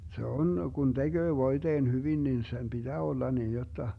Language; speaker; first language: Finnish; early bilingual, heritage; Finnish